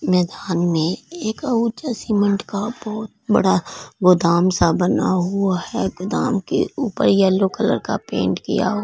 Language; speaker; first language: Hindi; non-native, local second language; Punjabi